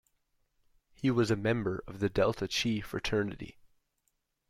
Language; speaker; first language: English; native; English